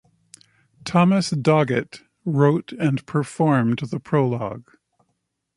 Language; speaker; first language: English; native; English